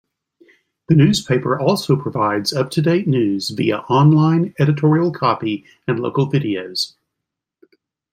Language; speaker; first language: English; native; English